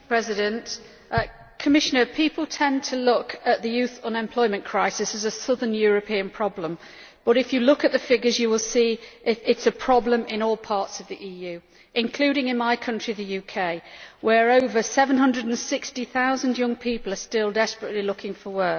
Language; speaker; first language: English; native; English